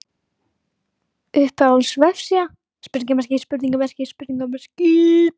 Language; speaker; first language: Icelandic; native; Icelandic